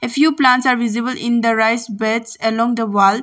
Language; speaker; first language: English; non-native, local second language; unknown